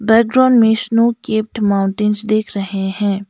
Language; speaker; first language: Hindi; non-native, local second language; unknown